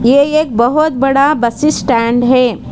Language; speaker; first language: Hindi; non-native, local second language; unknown